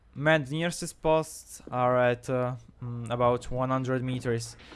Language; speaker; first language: English; non-native, learner; Italian